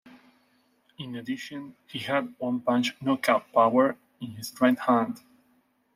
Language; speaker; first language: English; non-native, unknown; Spanish